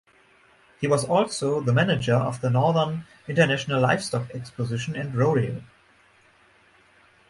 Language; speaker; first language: English; non-native, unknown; German